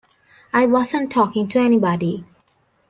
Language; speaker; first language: English; non-native, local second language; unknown